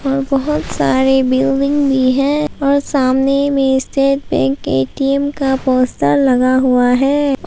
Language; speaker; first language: Hindi; non-native, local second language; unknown